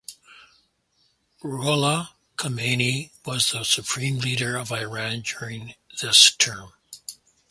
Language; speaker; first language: English; native; English